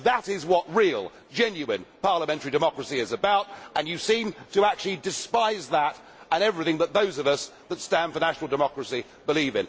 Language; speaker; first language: English; native; English